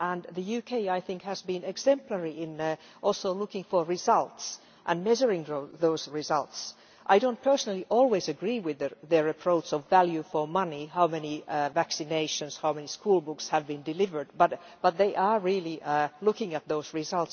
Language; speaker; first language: English; non-native, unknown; Finnish